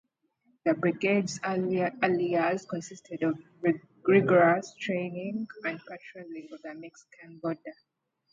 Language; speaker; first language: English; native; English